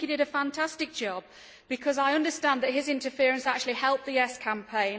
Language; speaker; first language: English; native; English